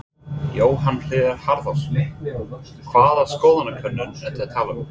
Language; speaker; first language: Icelandic; non-native, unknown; English